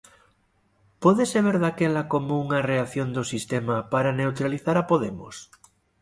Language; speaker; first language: Galician; native; Galician